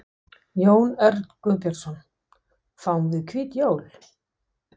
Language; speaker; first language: Icelandic; non-native, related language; Danish